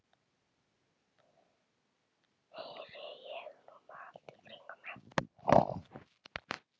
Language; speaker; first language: Icelandic; non-native, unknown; Chinese